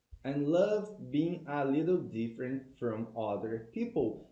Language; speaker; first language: English; non-native, fluent; Portuguese